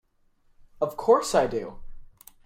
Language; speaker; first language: English; native; English